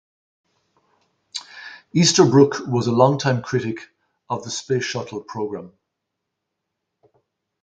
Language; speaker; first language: English; native; English